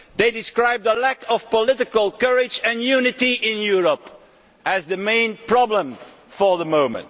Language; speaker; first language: English; non-native, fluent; Dutch